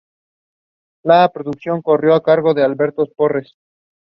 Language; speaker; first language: English; non-native, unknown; Spanish